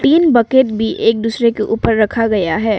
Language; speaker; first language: Hindi; early bilingual, other home language; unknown